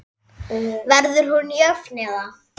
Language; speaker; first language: Icelandic; native; Icelandic